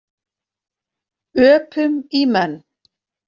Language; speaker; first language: Icelandic; native; Icelandic